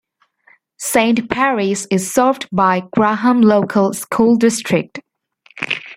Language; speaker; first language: English; native; English